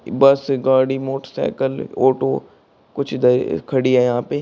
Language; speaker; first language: Hindi; native; Hindi